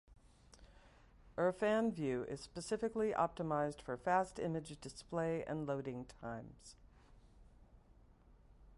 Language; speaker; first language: English; native; English